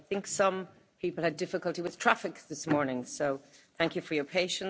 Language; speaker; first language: English; native; English